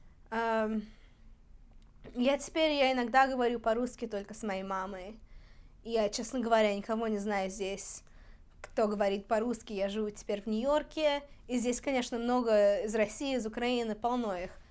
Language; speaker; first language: Russian; early bilingual, heritage; Russian